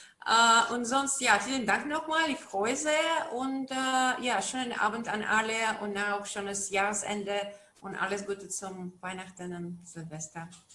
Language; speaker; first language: German; non-native, fluent; Russian